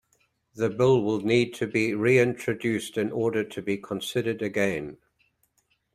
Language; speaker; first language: English; native; English